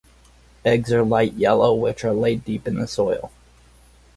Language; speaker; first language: English; native; English